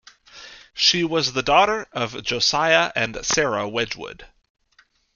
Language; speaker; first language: English; native; English